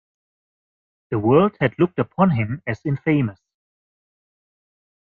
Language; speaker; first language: English; non-native, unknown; German